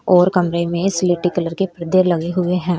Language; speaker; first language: Hindi; native; Hindi